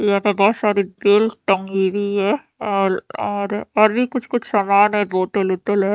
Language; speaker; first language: Hindi; native; Hindi